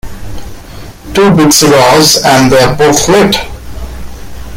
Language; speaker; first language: English; non-native, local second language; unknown